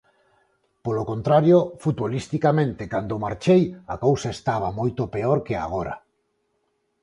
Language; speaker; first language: Galician; non-native, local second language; Spanish